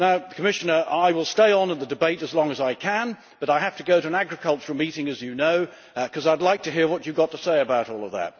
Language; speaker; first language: English; native; English